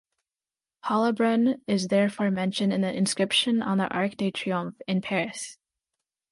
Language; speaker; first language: English; native; English